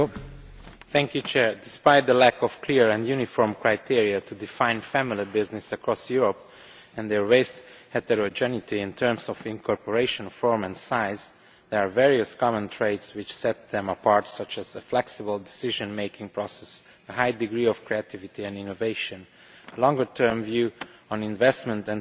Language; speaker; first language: English; non-native, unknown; Romanian